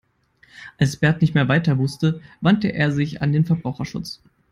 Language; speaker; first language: English; non-native, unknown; German